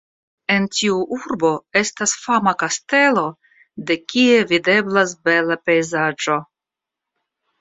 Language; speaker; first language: Esperanto; non-native, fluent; Russian